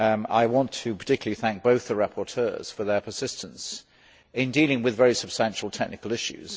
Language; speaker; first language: English; native; English